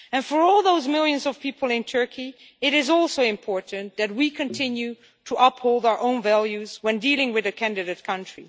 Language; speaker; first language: English; non-native, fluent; Dutch